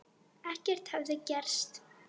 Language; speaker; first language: Icelandic; non-native, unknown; Polish